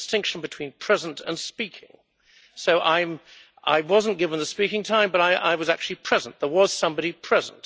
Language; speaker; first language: English; native; English